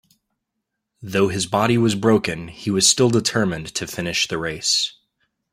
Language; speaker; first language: English; native; English